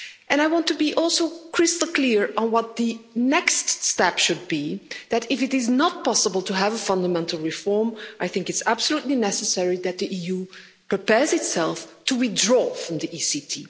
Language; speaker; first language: English; non-native, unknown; Dutch